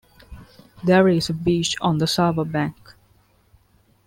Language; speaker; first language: English; non-native, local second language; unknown